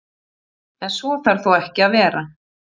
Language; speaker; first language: Icelandic; native; Icelandic